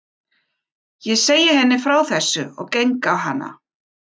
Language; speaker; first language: Icelandic; non-native, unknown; German